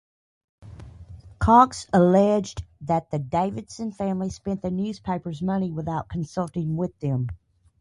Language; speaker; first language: English; native; English